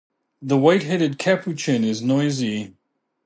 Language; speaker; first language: English; native; English